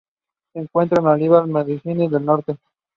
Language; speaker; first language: English; non-native, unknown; Spanish